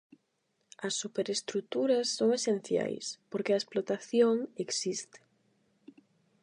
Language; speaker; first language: Galician; non-native, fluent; Spanish